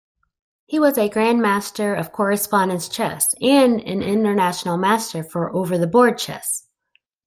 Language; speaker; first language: English; native; English